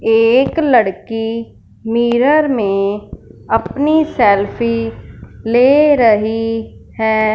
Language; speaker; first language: Hindi; non-native, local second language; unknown